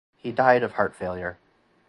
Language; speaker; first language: English; native; English